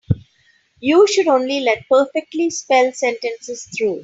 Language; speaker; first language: English; non-native, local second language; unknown